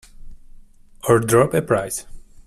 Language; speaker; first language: English; non-native, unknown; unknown